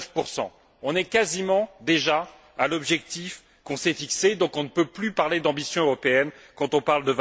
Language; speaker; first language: French; native; French